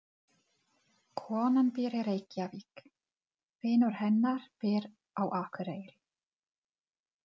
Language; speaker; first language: Icelandic; non-native, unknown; Czech